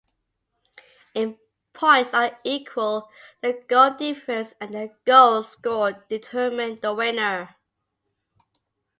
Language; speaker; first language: English; native; English